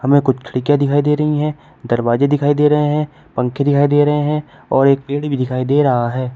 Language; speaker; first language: Hindi; native; Hindi